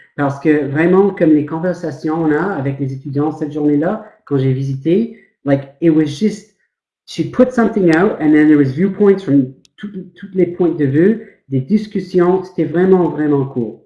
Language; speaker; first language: French; non-native, fluent; English